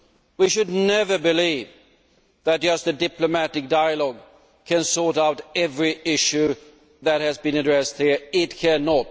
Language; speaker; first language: English; non-native, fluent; Swedish